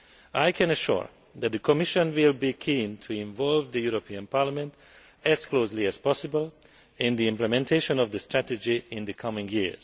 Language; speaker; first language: English; non-native, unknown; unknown